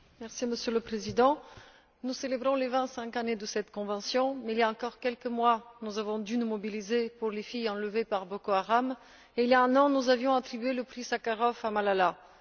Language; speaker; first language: French; non-native, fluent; Bulgarian